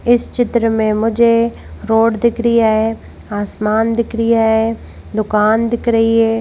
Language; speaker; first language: Hindi; native; Hindi